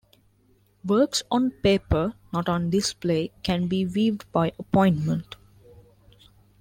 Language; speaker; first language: English; non-native, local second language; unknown